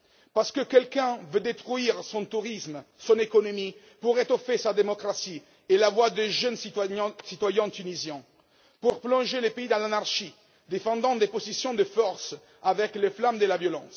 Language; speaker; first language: French; non-native, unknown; Italian